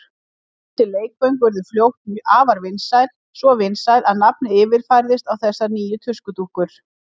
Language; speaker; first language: Icelandic; native; Icelandic